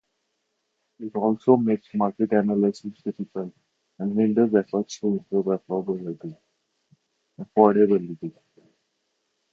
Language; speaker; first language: English; non-native, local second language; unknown